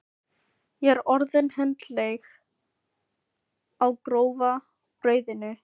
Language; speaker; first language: Icelandic; non-native, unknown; Filipino